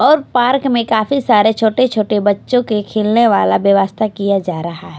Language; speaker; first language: Hindi; non-native, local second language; Bhojpuri